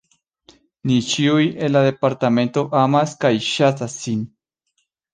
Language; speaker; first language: Esperanto; non-native, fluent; Spanish